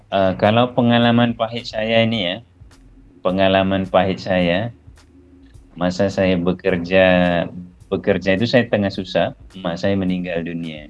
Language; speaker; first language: Malay; non-native, related language; Indonesian